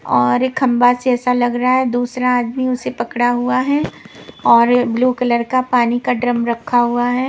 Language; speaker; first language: Hindi; non-native, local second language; Punjabi